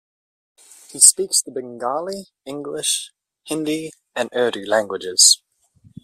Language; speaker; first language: English; native; English